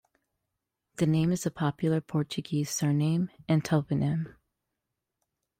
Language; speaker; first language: English; native; English